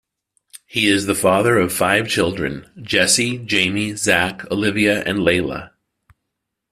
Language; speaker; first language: English; native; English